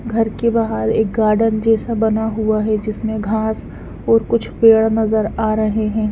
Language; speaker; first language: Hindi; non-native, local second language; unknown